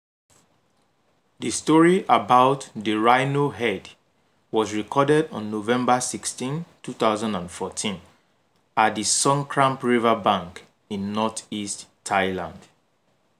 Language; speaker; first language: English; non-native, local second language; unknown